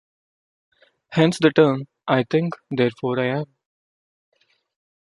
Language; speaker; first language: English; non-native, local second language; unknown